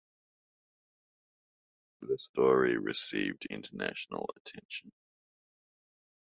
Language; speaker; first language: English; native; English